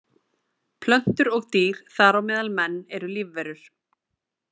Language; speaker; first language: Icelandic; native; Icelandic